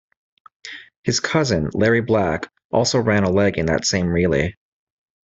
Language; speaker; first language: English; native; English